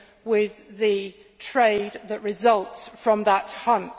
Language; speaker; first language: English; native; English